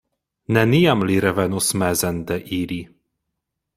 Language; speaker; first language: Esperanto; non-native, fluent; Polish